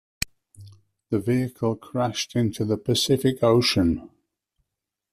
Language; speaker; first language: English; native; English